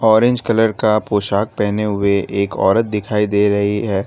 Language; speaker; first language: Hindi; non-native, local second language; Gujarati